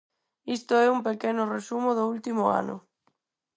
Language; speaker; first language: Galician; non-native, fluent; Spanish